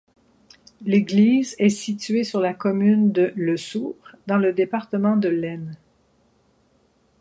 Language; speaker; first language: French; native; French